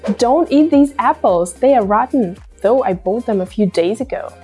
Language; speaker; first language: English; non-native, fluent; Russian